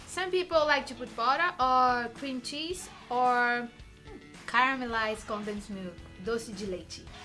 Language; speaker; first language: English; non-native, fluent; Portuguese